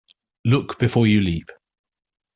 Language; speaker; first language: English; native; English